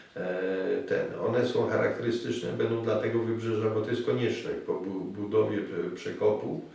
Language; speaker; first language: Polish; native; Polish